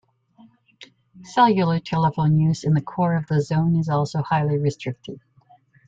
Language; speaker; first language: English; native; English